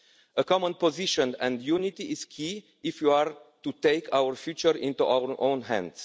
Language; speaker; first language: English; non-native, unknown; Romanian